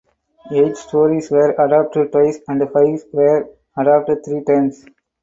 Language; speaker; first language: English; non-native, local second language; Tamil